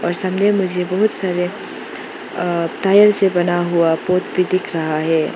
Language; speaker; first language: Hindi; non-native, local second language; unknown